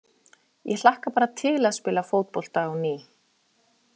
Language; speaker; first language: Icelandic; native; Icelandic